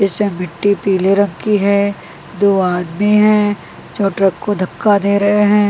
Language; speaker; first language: Hindi; non-native, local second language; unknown